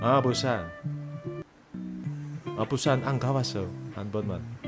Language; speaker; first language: Korean; non-native, learner; Indonesian